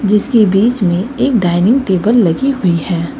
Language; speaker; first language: Hindi; native; Hindi